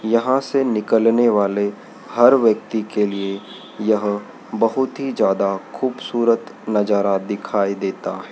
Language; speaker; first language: Hindi; native; Hindi